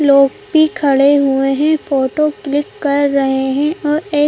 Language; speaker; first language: Hindi; native; Hindi